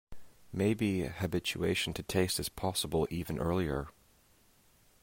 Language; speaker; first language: English; native; English